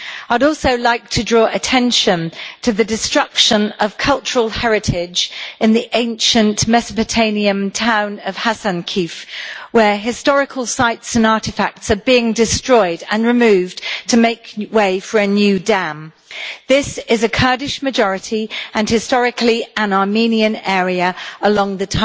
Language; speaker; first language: English; native; English